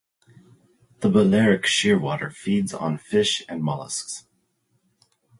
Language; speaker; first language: English; native; English